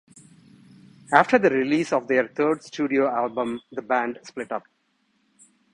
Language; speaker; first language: English; non-native, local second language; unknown